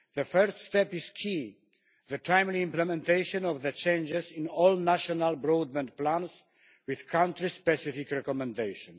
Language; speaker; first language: English; non-native, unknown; Polish